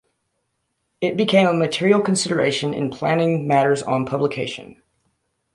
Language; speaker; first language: English; native; English